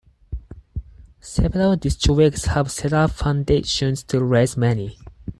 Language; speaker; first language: English; non-native, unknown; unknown